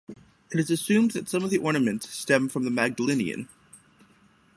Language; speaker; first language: English; native; English